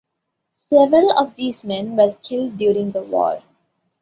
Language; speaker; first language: English; non-native, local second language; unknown